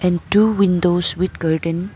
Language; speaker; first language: English; non-native, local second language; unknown